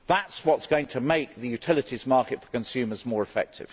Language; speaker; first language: English; native; English